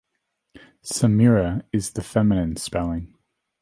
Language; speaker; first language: English; native; English